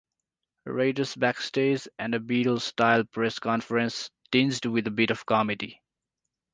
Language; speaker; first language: English; non-native, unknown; Nepali